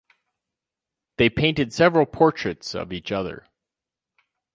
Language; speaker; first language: English; native; English